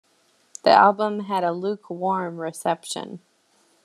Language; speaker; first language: English; native; English